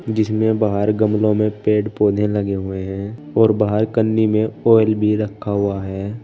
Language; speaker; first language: Hindi; native; Hindi